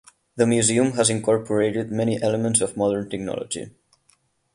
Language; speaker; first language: English; non-native, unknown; Catalan